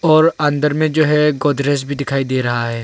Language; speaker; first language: Hindi; non-native, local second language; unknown